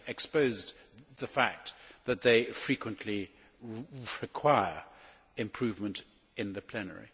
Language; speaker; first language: English; native; English